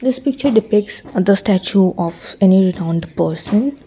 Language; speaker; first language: English; non-native, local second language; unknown